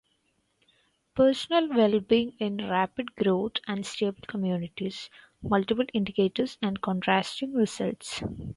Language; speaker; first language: English; non-native, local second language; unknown